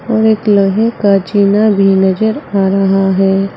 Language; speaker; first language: Hindi; native; Hindi